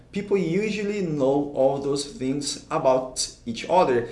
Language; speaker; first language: English; non-native, fluent; Portuguese